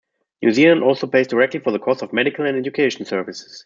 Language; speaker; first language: English; non-native, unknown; German